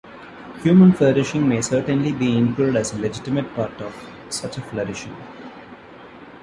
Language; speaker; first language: English; non-native, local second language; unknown